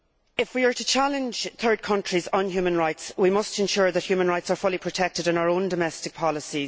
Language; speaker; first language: English; native; English